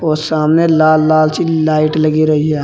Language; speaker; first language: Hindi; native; Hindi